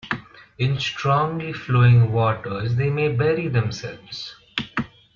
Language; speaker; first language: English; non-native, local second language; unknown